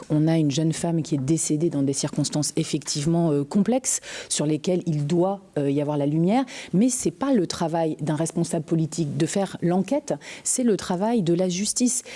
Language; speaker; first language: French; native; French